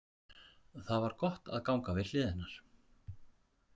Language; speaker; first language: Icelandic; native; Icelandic